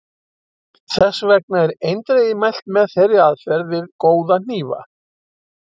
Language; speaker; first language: Icelandic; native; Icelandic